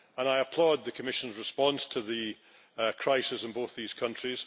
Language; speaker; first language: English; native; English